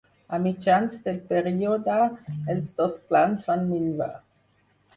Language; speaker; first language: Catalan; non-native, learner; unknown